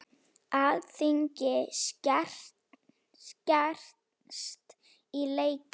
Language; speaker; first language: Icelandic; non-native, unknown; Slovak